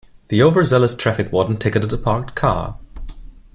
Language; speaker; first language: English; non-native, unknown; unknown